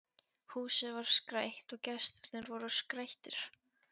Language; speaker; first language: Icelandic; non-native, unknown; Polish